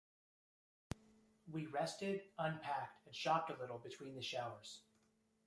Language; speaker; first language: English; native; English